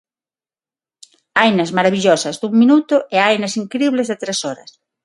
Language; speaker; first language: Galician; non-native, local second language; Spanish